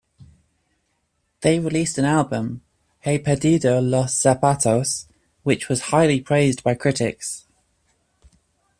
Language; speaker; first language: English; native; English